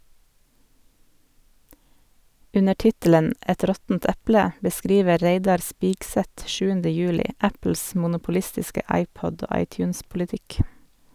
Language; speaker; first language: Norwegian; native; Norwegian